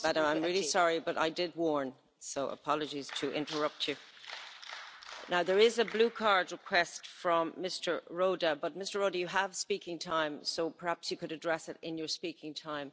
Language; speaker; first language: English; native; English